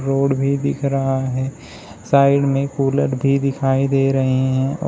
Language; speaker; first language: Hindi; native; Hindi